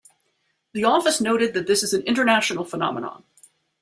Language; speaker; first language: English; native; English